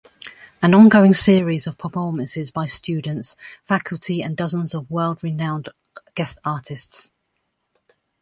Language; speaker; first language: English; native; English